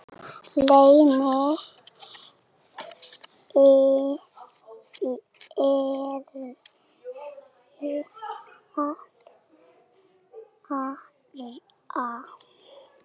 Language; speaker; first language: Icelandic; native; Icelandic